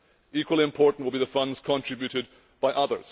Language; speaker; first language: English; native; English